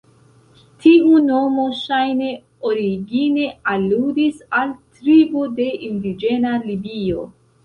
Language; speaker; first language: Esperanto; non-native, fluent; Central Kurdish